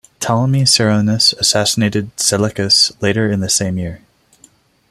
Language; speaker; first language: English; non-native, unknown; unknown